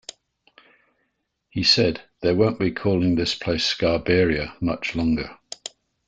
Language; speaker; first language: English; native; English